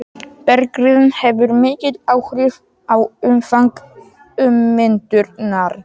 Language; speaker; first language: Icelandic; non-native, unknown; Polish